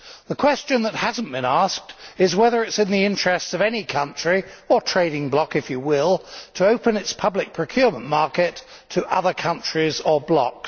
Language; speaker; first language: English; native; English